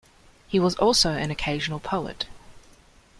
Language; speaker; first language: English; native; English